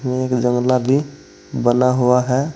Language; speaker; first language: Hindi; native; Hindi